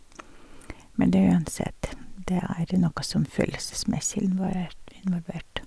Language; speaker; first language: Norwegian; non-native, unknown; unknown